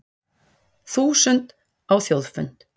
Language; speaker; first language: Icelandic; native; Icelandic